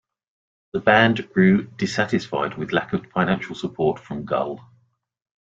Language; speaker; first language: English; native; English